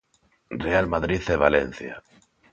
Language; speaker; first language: Galician; non-native, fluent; Spanish